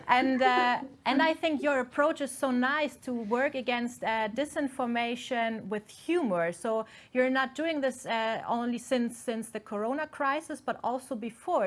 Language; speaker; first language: English; non-native, fluent; German